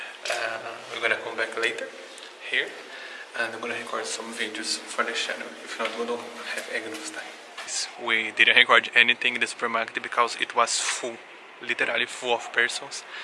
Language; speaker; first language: English; non-native, learner; Portuguese